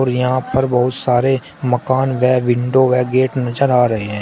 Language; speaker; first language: Hindi; native; Hindi